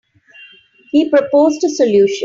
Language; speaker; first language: English; non-native, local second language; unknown